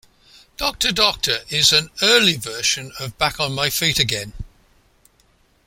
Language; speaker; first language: English; native; English